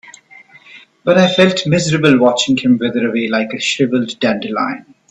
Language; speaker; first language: English; non-native, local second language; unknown